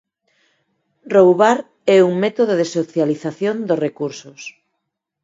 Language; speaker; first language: Galician; non-native, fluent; Spanish